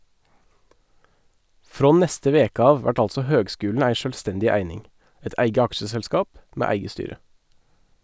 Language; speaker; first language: Norwegian; native; Norwegian